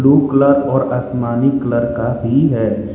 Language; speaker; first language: Hindi; native; Hindi